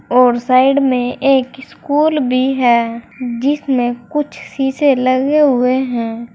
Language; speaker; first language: Hindi; native; Hindi